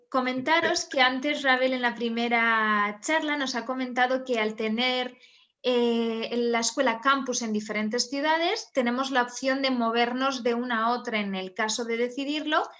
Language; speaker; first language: Spanish; native; Spanish